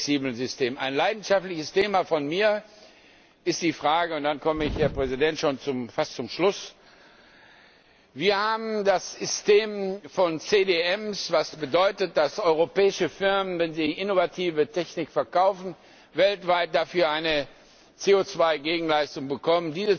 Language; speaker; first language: German; non-native, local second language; Luxembourgish